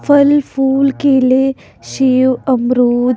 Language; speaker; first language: Hindi; non-native, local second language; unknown